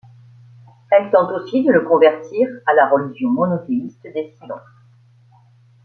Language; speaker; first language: French; native; French